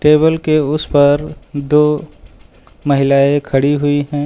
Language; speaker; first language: Hindi; native; Hindi